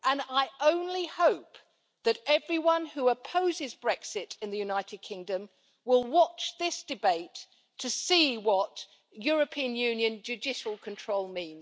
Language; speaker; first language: English; native; English